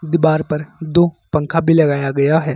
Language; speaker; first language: Hindi; native; Hindi